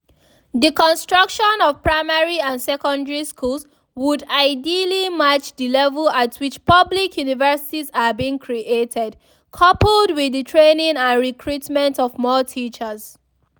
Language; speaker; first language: English; non-native, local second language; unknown